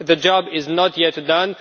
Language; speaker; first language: English; non-native, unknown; Romanian